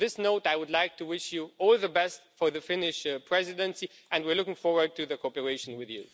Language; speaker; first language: English; non-native, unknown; Romanian